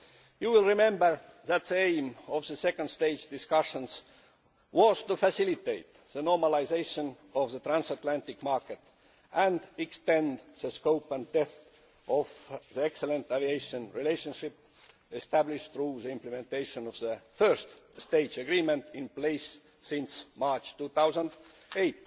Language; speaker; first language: English; non-native, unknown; Estonian